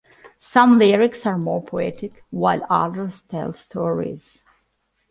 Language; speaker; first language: English; non-native, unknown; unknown